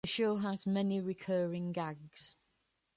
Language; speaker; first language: English; native; English